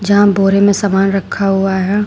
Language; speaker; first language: Hindi; native; Hindi